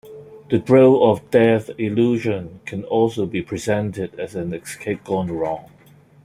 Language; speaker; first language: English; non-native, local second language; Cantonese